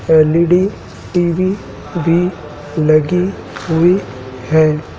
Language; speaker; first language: Hindi; native; Hindi